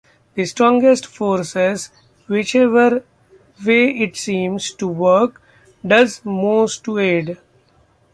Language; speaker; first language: English; non-native, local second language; Marathi